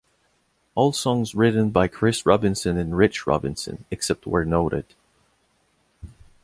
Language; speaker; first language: English; non-native, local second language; French